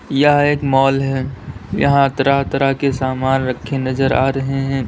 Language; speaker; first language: Hindi; native; Hindi